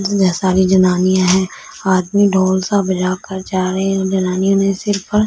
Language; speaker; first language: Hindi; non-native, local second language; Punjabi